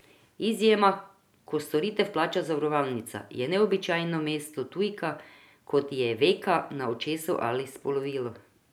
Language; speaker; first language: Slovenian; non-native, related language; Croatian